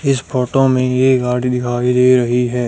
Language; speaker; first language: Hindi; native; Hindi